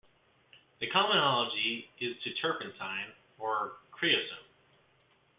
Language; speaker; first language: English; native; English